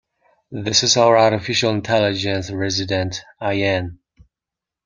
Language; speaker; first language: English; non-native, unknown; Mongolian